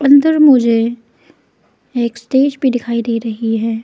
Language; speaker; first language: Hindi; non-native, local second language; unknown